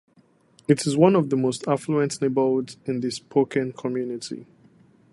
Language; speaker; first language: English; non-native, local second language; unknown